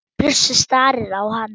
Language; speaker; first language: Icelandic; non-native, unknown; German